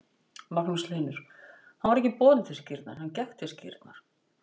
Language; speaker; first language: Icelandic; native; Icelandic